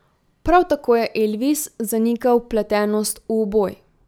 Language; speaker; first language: Slovenian; native; Slovenian